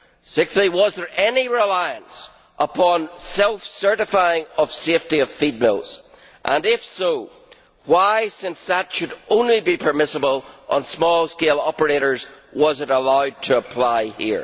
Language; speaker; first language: English; native; English